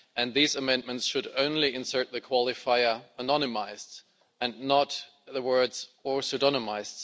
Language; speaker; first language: English; non-native, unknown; German